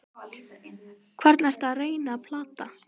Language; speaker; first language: Icelandic; native; Icelandic